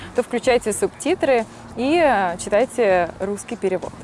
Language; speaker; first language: Russian; native; Russian